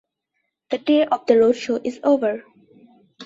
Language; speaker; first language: English; non-native, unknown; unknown